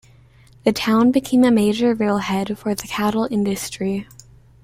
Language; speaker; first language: English; native; English